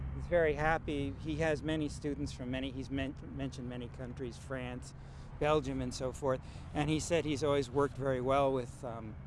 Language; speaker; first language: English; native; English